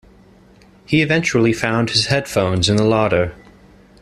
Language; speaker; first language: English; native; English